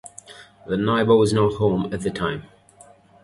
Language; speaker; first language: English; native; English